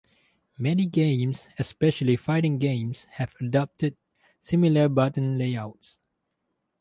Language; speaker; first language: English; non-native, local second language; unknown